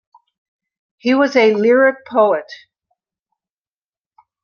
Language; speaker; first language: English; native; English